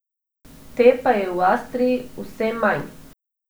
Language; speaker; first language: Slovenian; non-native, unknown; Macedonian